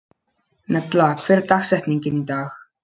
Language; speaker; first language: Icelandic; non-native, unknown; Polish